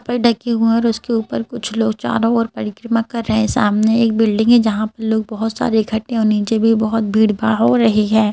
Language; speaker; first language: Hindi; native; Hindi